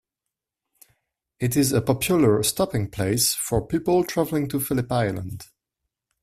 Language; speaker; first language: English; non-native, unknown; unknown